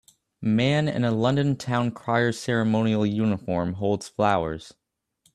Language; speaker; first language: English; native; English